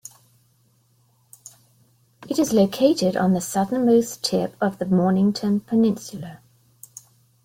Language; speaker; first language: English; native; English